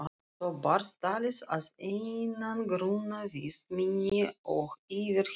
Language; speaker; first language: Icelandic; non-native, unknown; Russian